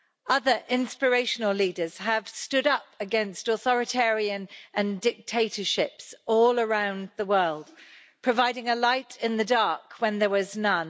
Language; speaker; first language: English; native; English